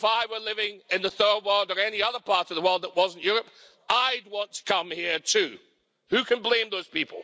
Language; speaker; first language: English; native; English